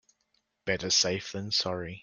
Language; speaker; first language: English; native; English